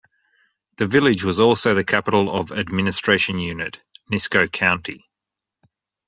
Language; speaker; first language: English; native; English